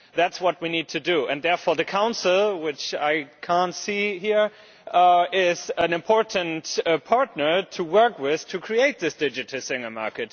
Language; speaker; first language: English; non-native, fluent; German